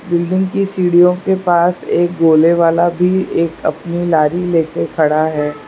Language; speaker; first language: Hindi; non-native, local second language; Gujarati